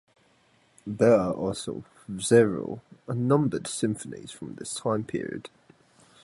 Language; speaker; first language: English; non-native, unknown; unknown